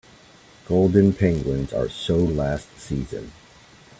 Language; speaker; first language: English; native; English